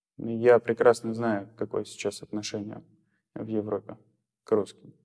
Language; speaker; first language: Russian; native; Russian